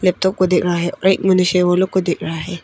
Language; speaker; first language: Hindi; non-native, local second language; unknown